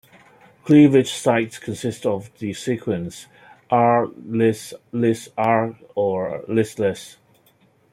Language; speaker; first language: English; non-native, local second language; Cantonese